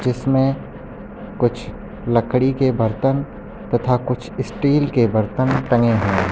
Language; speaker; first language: Hindi; native; Hindi